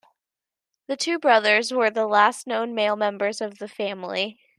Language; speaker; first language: English; native; English